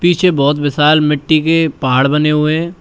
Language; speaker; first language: Hindi; native; Hindi